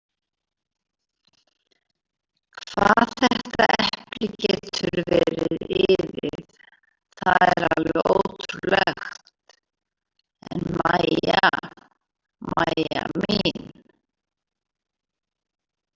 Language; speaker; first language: Icelandic; native; Icelandic